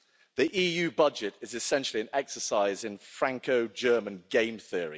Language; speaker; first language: English; native; English